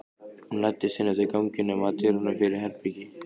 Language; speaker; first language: Icelandic; native; Icelandic